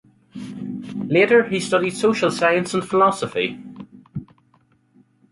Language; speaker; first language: English; native; English